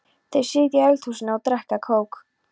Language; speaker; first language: Icelandic; non-native, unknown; Polish